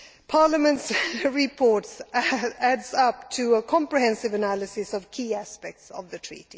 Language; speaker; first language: English; non-native, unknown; Swedish